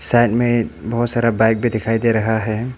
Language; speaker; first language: Hindi; non-native, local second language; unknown